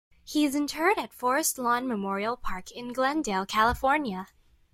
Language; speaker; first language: English; native; English